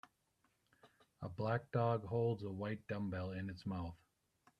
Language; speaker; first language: English; native; English